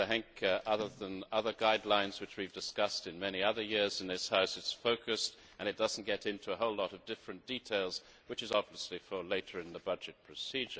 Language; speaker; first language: English; native; English